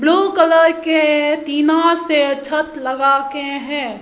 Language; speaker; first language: Hindi; early bilingual, other home language; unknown